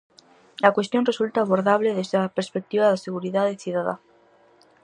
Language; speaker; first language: Galician; native; Galician